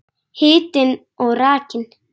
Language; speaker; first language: Icelandic; native; Icelandic